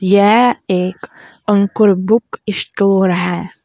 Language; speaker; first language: Hindi; native; Hindi